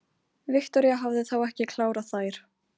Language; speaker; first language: Icelandic; non-native, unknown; Polish